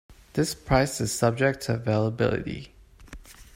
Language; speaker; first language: English; non-native, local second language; Cantonese